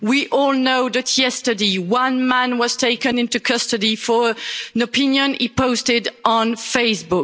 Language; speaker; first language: English; non-native, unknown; French